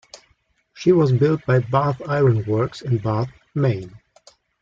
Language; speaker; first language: English; non-native, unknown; German